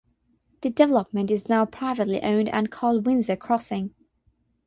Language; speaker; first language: English; non-native, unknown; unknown